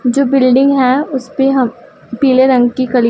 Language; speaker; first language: Hindi; non-native, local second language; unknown